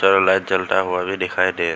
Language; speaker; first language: Hindi; early bilingual, other home language; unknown